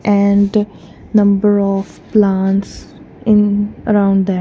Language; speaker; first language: English; non-native, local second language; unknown